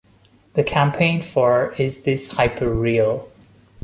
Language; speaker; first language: English; non-native, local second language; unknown